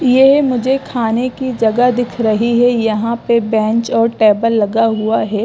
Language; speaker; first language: Hindi; non-native, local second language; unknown